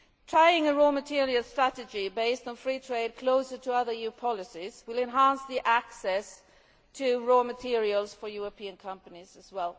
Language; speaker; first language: English; non-native, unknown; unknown